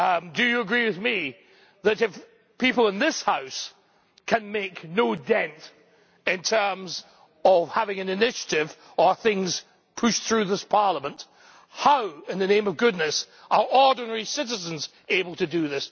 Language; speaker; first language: English; native; English